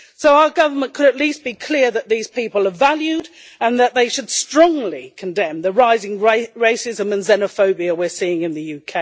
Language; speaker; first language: English; native; English